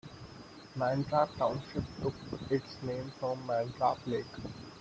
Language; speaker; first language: English; non-native, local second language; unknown